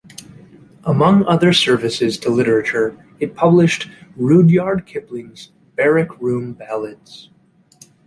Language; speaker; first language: English; native; English